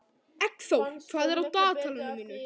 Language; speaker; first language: Icelandic; native; Icelandic